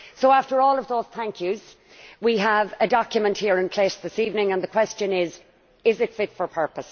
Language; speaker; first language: English; native; English